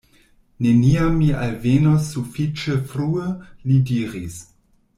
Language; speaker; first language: Esperanto; non-native, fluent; German